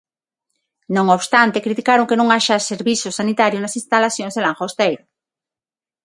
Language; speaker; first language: Galician; non-native, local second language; Spanish